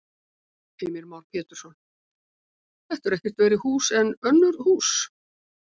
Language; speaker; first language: Icelandic; native; Icelandic